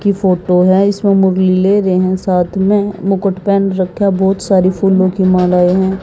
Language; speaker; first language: Hindi; native; Hindi